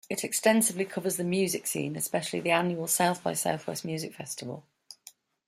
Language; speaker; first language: English; native; English